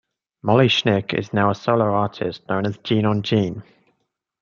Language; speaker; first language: English; native; English